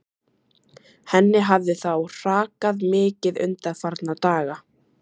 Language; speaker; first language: Icelandic; native; Icelandic